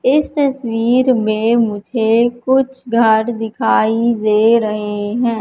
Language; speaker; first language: Hindi; native; Hindi